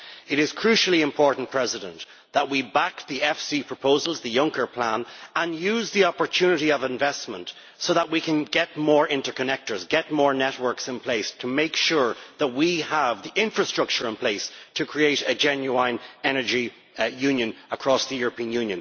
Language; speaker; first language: English; native; English